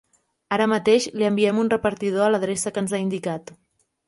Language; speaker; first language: Catalan; native; Catalan